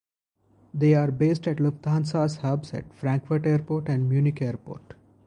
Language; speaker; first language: English; non-native, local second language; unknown